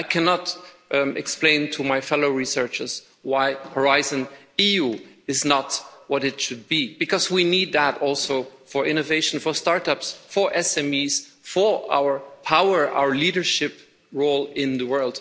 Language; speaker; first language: English; non-native, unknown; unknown